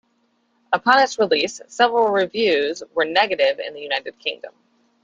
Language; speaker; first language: English; native; English